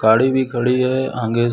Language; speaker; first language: Hindi; non-native, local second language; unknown